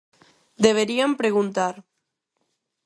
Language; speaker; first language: Galician; non-native, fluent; Spanish